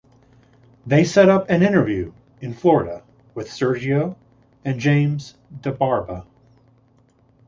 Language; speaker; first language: English; native; English